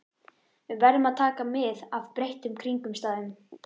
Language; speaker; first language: Icelandic; native; Icelandic